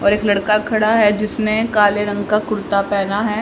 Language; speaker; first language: Hindi; native; Hindi